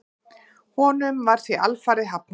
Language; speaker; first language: Icelandic; native; Icelandic